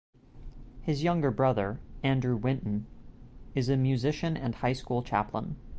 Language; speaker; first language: English; native; English